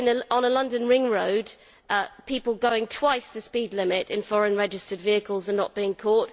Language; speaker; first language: English; native; English